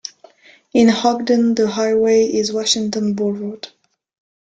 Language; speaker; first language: English; non-native, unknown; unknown